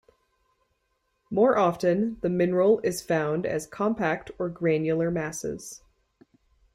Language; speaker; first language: English; native; English